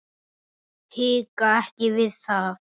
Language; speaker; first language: Icelandic; native; Icelandic